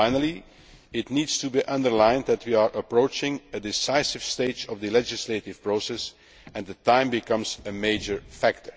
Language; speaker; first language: English; non-native, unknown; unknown